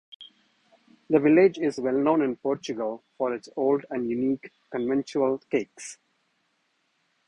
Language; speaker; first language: English; non-native, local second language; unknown